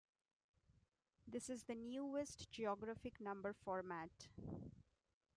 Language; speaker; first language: English; non-native, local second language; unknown